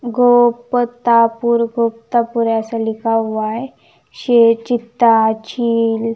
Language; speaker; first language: Hindi; non-native, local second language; Punjabi